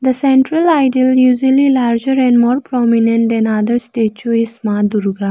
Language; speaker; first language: English; non-native, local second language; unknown